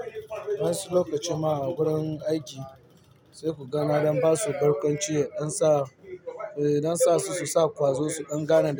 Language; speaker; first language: Hausa; non-native, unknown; Yoruba